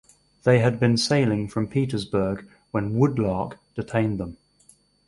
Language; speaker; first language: English; native; English